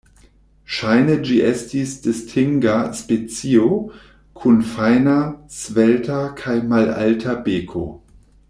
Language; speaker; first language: Esperanto; non-native, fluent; German